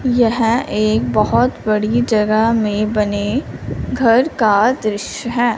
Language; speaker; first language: Hindi; non-native, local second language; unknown